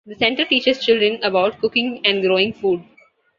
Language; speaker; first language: English; non-native, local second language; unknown